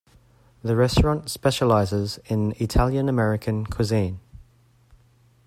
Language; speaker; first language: English; native; English